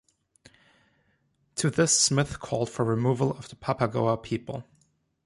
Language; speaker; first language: English; non-native, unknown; German